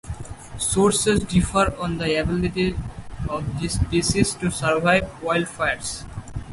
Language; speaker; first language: English; native; English